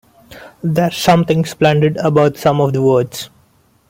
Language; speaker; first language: English; non-native, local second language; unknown